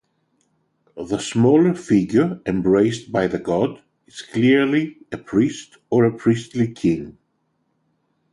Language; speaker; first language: English; non-native, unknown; Greek